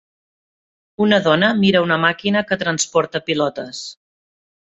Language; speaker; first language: Catalan; native; Catalan